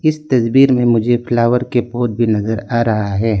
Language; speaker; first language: Hindi; non-native, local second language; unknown